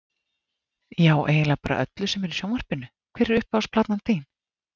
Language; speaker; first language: Icelandic; native; Icelandic